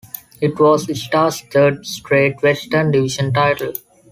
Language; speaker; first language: English; non-native, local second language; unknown